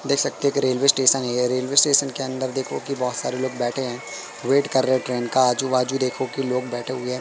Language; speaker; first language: Hindi; native; Hindi